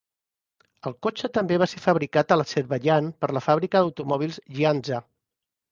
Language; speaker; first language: Catalan; native; Catalan